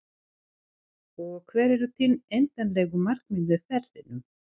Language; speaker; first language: Icelandic; non-native, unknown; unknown